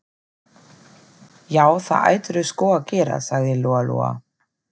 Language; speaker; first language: Icelandic; non-native, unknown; German